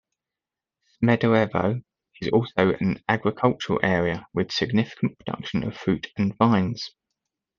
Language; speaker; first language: English; native; English